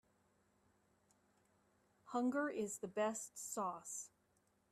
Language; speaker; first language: English; native; English